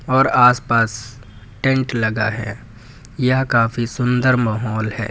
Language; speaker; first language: Hindi; native; Hindi